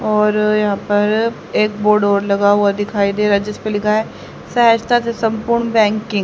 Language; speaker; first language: Hindi; native; Hindi